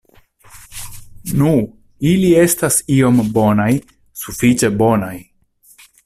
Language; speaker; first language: Esperanto; non-native, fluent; Italian